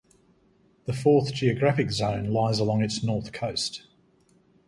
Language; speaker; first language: English; native; English